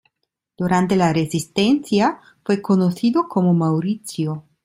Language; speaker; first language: Spanish; non-native, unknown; Italian